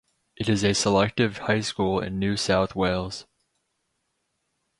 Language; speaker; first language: English; native; English